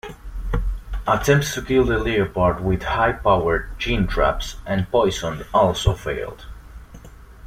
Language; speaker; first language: English; non-native, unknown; Spanish